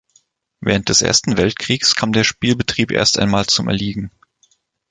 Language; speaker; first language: German; native; German